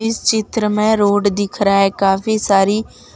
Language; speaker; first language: Hindi; non-native, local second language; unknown